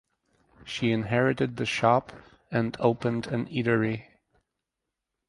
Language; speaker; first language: English; native; English